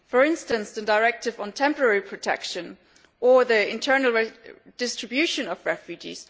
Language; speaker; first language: English; non-native, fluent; German